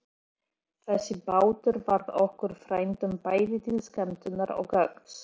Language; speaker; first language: Icelandic; non-native, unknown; Polish